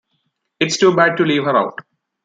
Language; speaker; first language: English; non-native, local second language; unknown